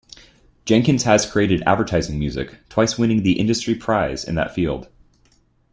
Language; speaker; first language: English; native; English